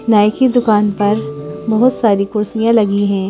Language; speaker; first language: Hindi; native; Hindi